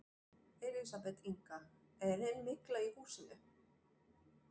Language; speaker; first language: Icelandic; non-native, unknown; French